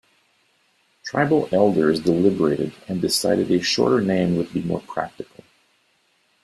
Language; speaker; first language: English; native; English